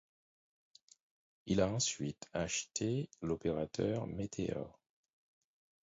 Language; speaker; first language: French; non-native, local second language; Haitian Creole